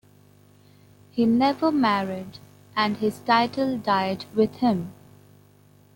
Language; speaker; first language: English; non-native, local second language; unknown